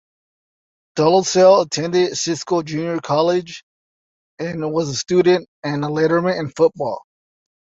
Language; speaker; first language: English; native; English